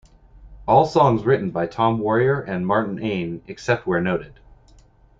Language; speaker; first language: English; native; English